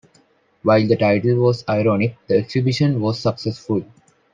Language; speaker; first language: English; non-native, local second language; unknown